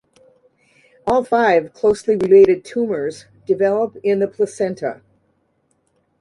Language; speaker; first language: English; native; English